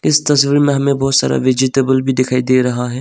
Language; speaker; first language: Hindi; non-native, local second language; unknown